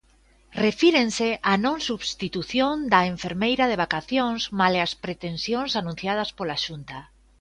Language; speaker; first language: Galician; native; Galician